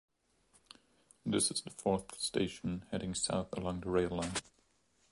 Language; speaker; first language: English; non-native, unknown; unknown